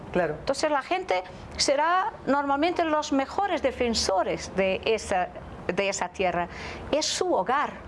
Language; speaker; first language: Spanish; non-native, related language; Portuguese